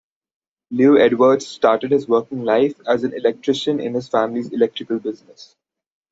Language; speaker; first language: English; non-native, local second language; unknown